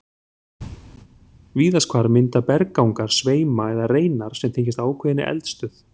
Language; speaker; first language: Icelandic; native; Icelandic